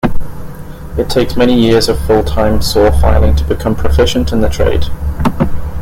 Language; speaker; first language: English; native; English